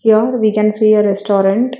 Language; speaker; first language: English; non-native, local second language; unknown